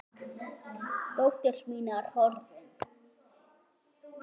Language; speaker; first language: Icelandic; native; Icelandic